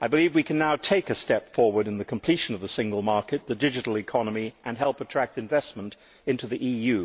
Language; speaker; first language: English; native; English